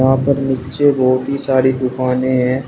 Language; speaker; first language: Hindi; native; Hindi